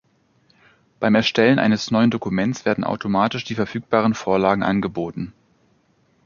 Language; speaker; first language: German; native; German